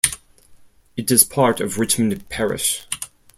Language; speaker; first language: English; non-native, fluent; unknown